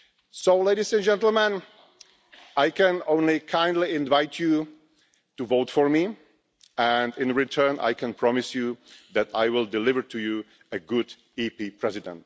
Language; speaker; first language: English; non-native, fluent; Czech